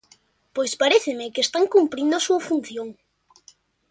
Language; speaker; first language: Galician; native; Galician